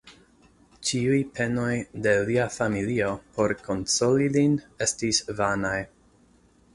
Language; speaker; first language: Esperanto; non-native, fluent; English